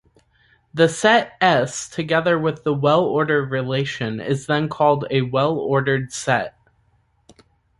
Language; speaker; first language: English; native; English